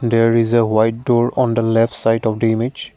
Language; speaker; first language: English; non-native, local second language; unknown